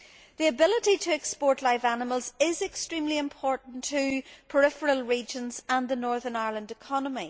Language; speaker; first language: English; native; English